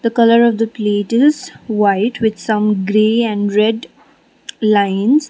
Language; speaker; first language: English; non-native, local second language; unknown